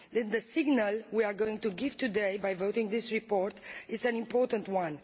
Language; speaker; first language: English; non-native, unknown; Romanian